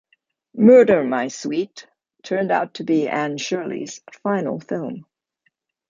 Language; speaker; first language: English; native; English